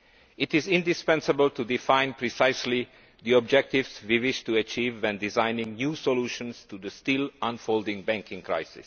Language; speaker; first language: English; non-native, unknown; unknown